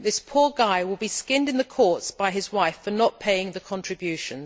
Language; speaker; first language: English; native; English